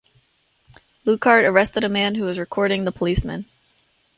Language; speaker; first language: English; native; English